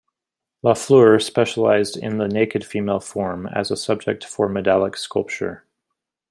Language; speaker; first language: English; native; English